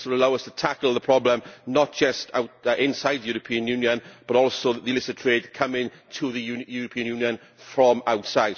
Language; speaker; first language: English; native; English